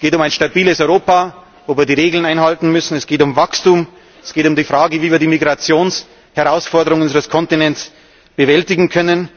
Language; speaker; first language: German; native; German